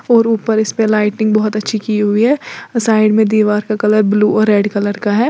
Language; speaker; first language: Hindi; native; Hindi